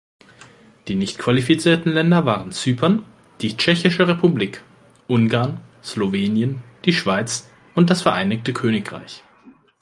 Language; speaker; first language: German; native; German